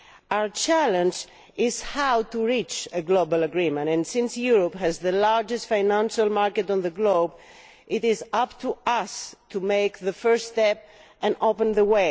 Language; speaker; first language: English; non-native, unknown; Greek